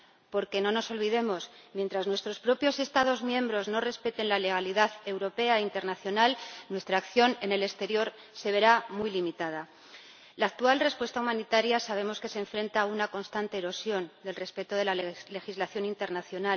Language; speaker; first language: Spanish; native; Spanish